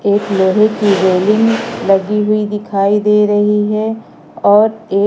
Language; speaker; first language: Hindi; native; Hindi